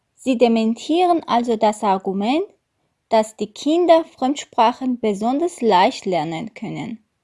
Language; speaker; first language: German; non-native, fluent; Armenian